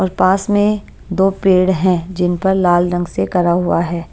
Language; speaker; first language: Hindi; non-native, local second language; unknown